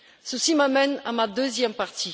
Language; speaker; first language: French; non-native, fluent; Bulgarian